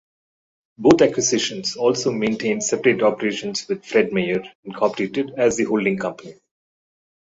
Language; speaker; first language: English; non-native, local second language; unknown